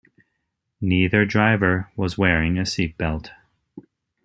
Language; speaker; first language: English; native; English